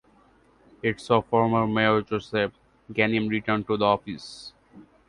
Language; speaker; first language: English; non-native, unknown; Bangla